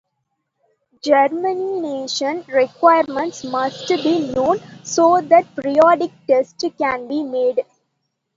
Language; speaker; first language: English; non-native, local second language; Tamil